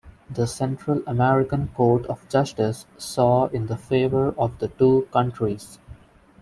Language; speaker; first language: English; non-native, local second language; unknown